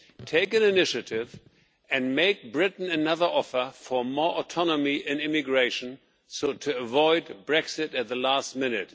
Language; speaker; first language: English; non-native, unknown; German